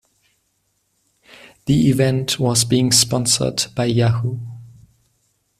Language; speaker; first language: English; non-native, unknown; German